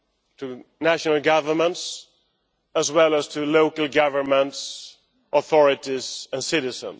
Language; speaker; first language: English; non-native, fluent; Swedish